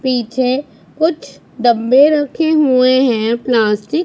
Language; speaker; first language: Hindi; non-native, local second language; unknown